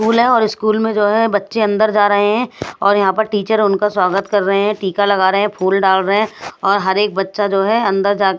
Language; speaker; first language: Hindi; non-native, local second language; Punjabi